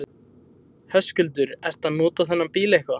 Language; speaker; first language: Icelandic; native; Icelandic